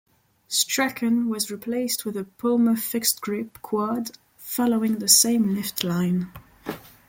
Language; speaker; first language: English; non-native, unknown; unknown